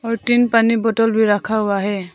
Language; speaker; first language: Hindi; non-native, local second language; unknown